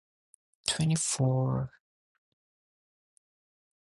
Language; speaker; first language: English; non-native, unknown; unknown